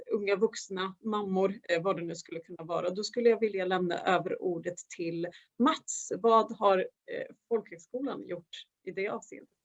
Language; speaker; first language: Swedish; non-native, fluent; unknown